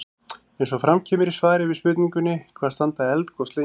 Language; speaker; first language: Icelandic; native; Icelandic